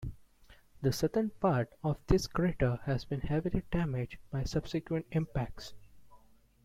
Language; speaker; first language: English; non-native, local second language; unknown